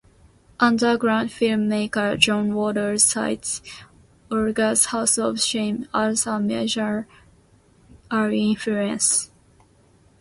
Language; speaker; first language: English; non-native, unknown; Japanese